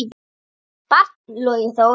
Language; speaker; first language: Icelandic; native; Icelandic